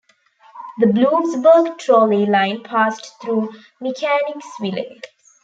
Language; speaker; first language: English; non-native, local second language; Tamil